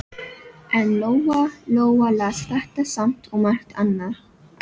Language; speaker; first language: Icelandic; non-native, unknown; Filipino